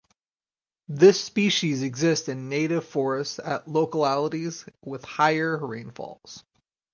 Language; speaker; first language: English; native; English